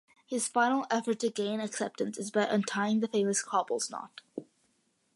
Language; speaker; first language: English; early bilingual, other home language; Malayalam